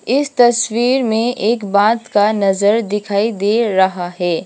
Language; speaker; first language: Hindi; non-native, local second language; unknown